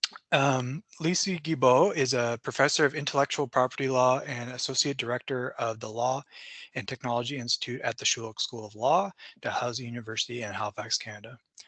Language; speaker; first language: English; native; English